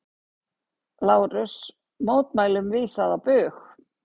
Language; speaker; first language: Icelandic; native; Icelandic